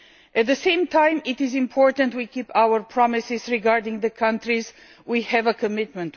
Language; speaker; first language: English; non-native, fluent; Romanian